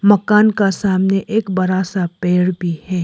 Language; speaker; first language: Hindi; non-native, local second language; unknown